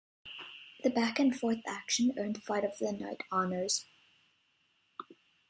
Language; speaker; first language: English; native; English